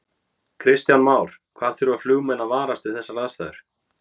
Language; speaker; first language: Icelandic; native; Icelandic